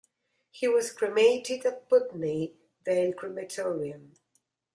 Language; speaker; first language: English; non-native, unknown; Spanish